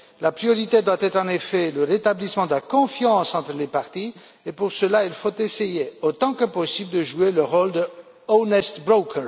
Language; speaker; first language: French; non-native, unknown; Romanian